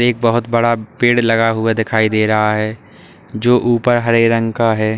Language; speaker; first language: Hindi; native; Hindi